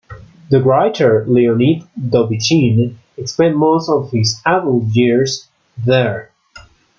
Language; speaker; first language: English; non-native, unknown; Spanish